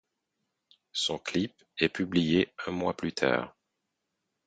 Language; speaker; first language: French; non-native, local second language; Haitian Creole